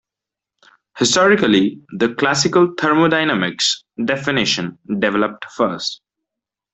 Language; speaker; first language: English; non-native, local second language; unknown